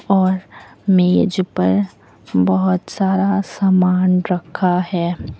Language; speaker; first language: Hindi; native; Hindi